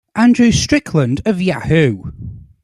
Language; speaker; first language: English; native; English